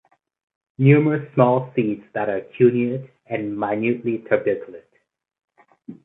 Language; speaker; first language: English; native; English